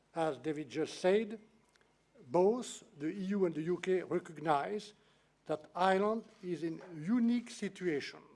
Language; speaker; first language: English; non-native, fluent; French